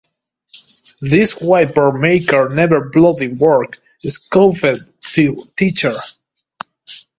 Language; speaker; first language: English; non-native, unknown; Spanish